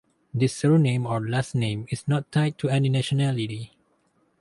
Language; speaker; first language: English; non-native, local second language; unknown